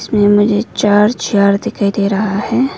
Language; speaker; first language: Hindi; non-native, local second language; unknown